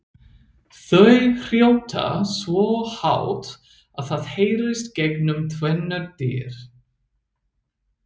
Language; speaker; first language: Icelandic; non-native, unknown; English